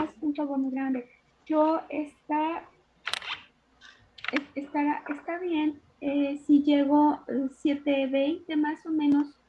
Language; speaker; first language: Spanish; native; Spanish